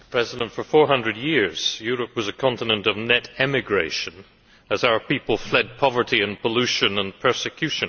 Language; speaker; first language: English; native; English